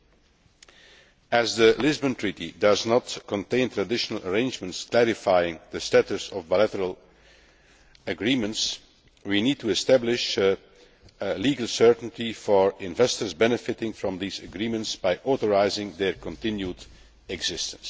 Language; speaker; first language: English; non-native, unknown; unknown